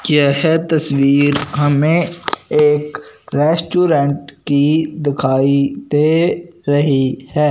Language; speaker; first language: Hindi; non-native, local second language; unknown